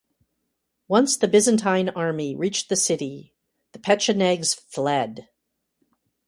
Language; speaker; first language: English; native; English